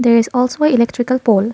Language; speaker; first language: English; non-native, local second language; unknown